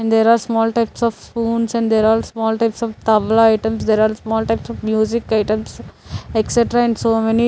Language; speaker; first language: English; non-native, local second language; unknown